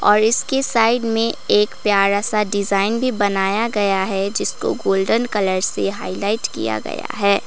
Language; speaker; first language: Hindi; non-native, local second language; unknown